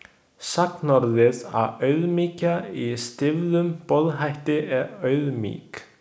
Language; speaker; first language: Icelandic; non-native, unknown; Chinese